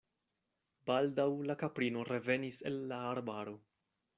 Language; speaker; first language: Esperanto; non-native, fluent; Spanish